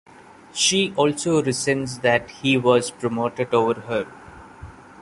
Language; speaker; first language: English; non-native, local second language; Malayalam